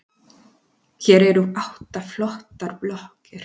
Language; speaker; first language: Icelandic; non-native, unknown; Spanish